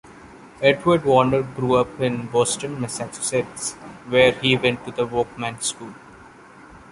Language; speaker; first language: English; non-native, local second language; Malayalam